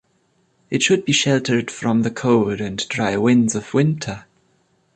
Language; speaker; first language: English; non-native, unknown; German